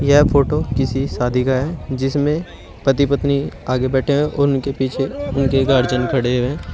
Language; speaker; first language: Hindi; native; Hindi